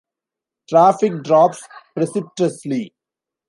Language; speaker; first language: English; non-native, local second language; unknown